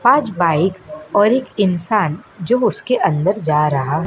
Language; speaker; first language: Hindi; native; Hindi